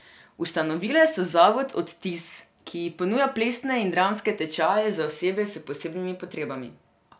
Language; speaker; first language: Slovenian; non-native, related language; Serbian